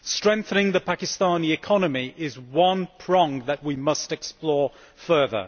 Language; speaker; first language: English; native; English